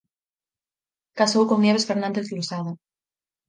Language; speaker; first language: Galician; native; Galician